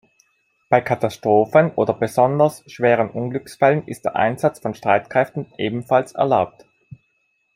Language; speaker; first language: German; non-native, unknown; Italian